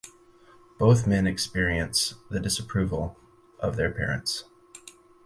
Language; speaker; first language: English; native; English